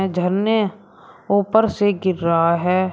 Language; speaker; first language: Hindi; native; Hindi